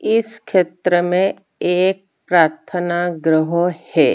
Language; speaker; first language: Hindi; non-native, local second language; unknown